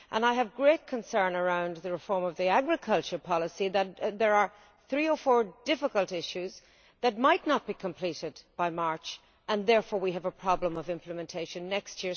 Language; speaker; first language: English; native; English